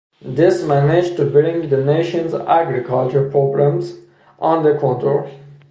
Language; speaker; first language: English; non-native, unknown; Persian